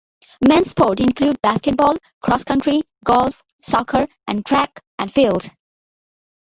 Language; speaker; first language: English; non-native, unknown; Bangla